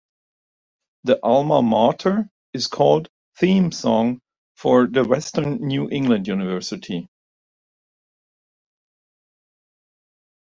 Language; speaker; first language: English; non-native, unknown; German